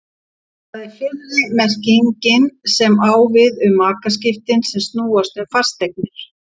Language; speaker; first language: Icelandic; native; Icelandic